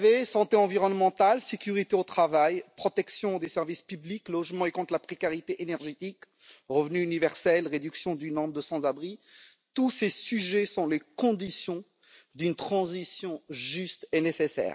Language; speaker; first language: French; native; French